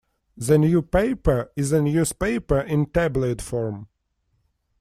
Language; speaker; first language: English; non-native, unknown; Russian